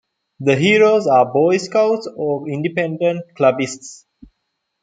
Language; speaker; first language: English; non-native, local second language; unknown